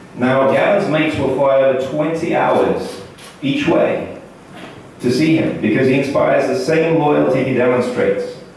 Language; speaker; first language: English; non-native, fluent; Russian